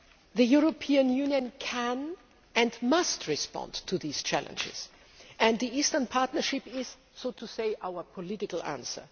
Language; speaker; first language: English; non-native, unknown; German